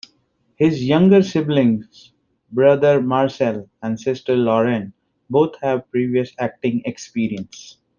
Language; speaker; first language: English; non-native, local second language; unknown